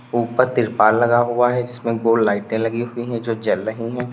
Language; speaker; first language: Hindi; native; Hindi